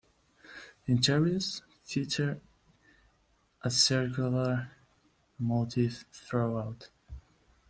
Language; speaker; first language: English; non-native, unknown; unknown